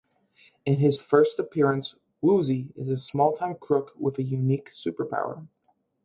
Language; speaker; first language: English; native; English